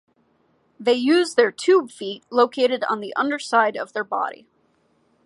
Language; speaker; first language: English; native; English